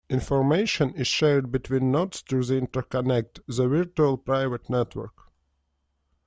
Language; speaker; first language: English; non-native, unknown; Russian